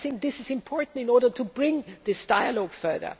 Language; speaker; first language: English; non-native, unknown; German